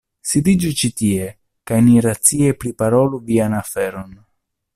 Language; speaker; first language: Esperanto; non-native, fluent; Italian